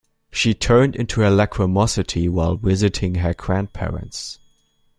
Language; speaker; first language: English; non-native, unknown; German